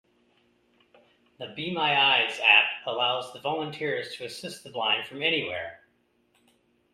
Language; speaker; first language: English; native; English